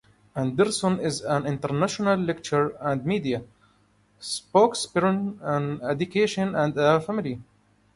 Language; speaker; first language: English; non-native, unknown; Arabic